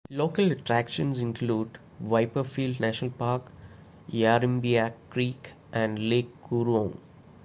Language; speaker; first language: English; non-native, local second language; Malayalam